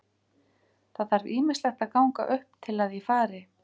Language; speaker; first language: Icelandic; native; Icelandic